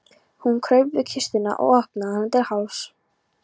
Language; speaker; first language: Icelandic; non-native, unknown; Polish